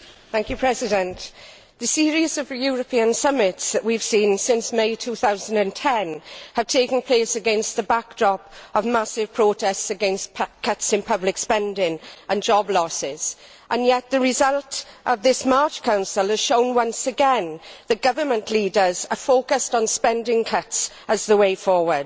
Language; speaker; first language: English; native; English